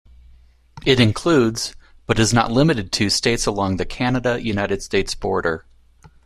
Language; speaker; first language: English; native; English